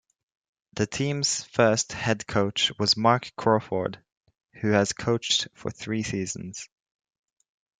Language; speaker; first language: English; native; English